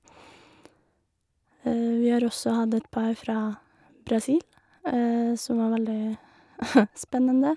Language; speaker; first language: Norwegian; native; Norwegian